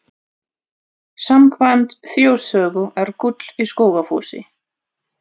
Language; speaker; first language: Icelandic; non-native, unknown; Russian